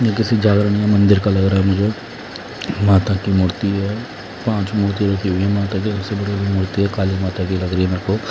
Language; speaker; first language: Hindi; non-native, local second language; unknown